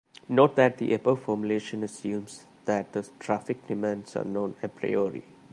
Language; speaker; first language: English; non-native, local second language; Malayalam